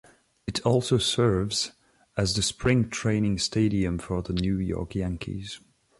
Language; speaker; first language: English; non-native, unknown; French